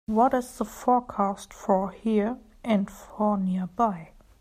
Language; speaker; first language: English; non-native, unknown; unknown